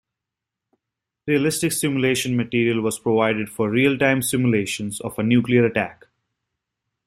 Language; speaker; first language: English; native; English